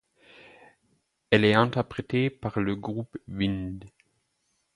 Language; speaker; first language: French; non-native, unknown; German